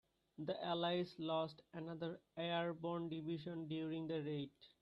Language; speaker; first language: English; non-native, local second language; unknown